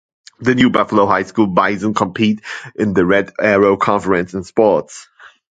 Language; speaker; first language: English; non-native, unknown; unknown